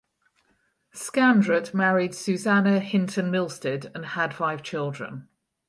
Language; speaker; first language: English; native; English